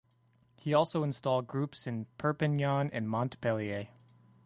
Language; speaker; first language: English; native; English